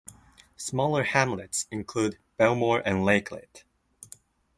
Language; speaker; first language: English; non-native, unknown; Japanese